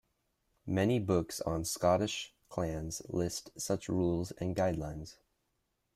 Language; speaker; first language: English; native; English